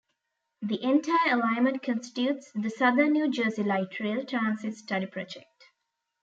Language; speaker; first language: English; non-native, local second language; Tamil